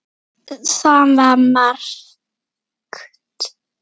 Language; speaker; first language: Icelandic; native; Icelandic